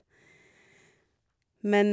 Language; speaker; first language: Norwegian; non-native, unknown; Portuguese